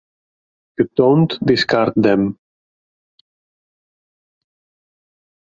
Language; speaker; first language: English; native; English